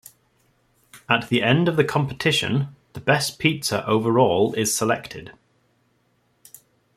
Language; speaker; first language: English; native; English